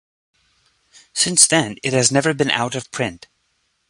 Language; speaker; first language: English; native; English